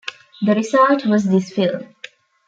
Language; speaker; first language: English; non-native, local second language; Tamil